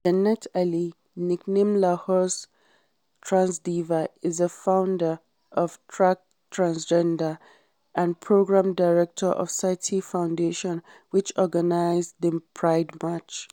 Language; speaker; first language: English; non-native, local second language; Hausa